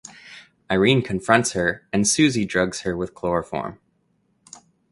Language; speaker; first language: English; native; English